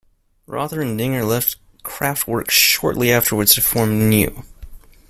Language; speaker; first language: English; native; English